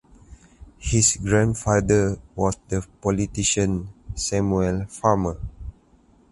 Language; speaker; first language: English; non-native, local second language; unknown